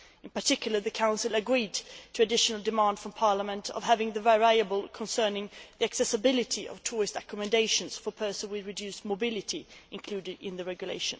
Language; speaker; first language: English; non-native, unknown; Swedish